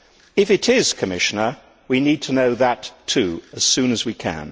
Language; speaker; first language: English; native; English